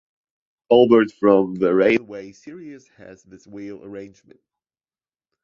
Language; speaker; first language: English; non-native, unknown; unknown